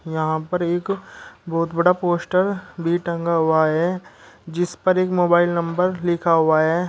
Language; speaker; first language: Hindi; native; Hindi